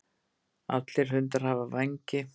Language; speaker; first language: Icelandic; native; Icelandic